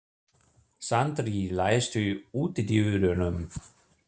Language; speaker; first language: Icelandic; non-native, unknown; German